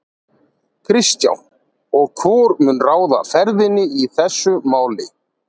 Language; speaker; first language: Icelandic; native; Icelandic